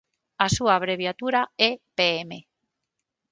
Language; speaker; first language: Galician; non-native, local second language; Spanish